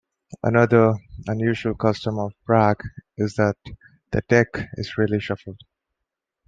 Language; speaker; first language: English; non-native, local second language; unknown